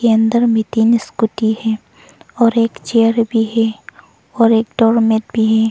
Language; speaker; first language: Hindi; non-native, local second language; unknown